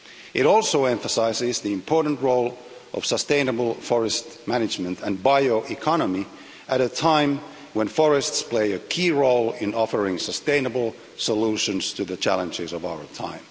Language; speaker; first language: English; non-native, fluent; Finnish